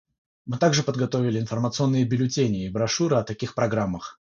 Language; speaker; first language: Russian; non-native, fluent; Georgian